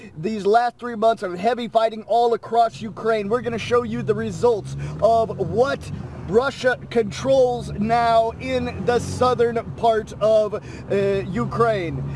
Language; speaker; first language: English; native; English